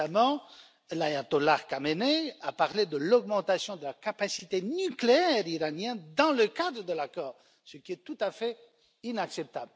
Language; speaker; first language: French; non-native, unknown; Romanian